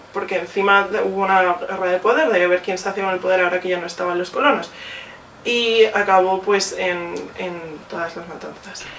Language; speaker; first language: Spanish; early bilingual, other home language; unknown